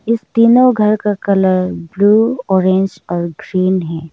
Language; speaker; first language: Hindi; non-native, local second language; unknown